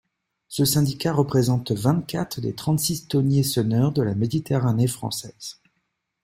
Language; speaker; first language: French; native; French